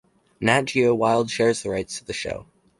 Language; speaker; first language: English; native; English